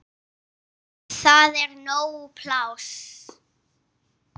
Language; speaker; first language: Icelandic; non-native, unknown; English